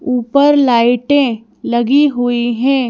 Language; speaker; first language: Hindi; native; Hindi